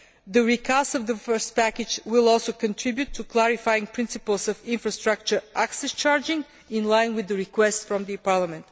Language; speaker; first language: English; non-native, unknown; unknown